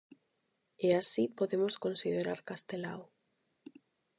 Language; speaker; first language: Galician; non-native, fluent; Spanish